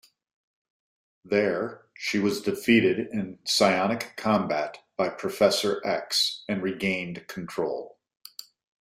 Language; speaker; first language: English; native; English